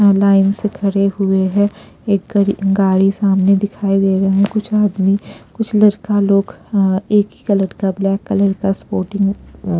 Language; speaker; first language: Hindi; non-native, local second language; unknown